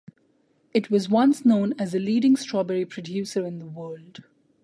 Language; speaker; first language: English; non-native, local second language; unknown